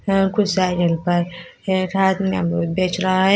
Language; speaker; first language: Hindi; native; Hindi